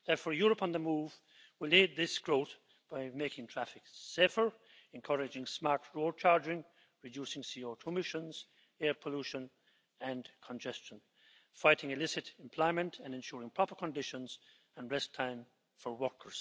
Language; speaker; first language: English; native; English